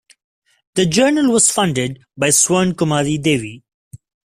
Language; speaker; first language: English; non-native, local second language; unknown